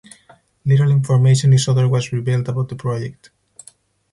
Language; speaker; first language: English; non-native, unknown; Spanish